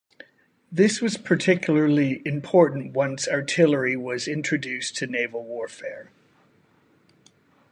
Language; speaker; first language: English; native; English